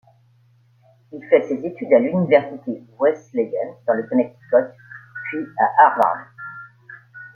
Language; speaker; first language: French; native; French